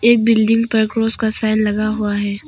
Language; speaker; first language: Hindi; non-native, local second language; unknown